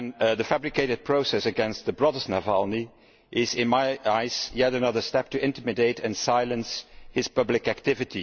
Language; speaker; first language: English; non-native, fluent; Dutch